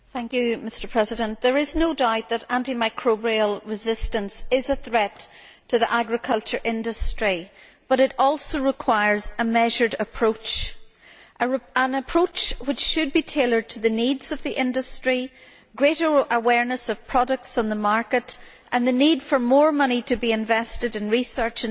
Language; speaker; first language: English; native; English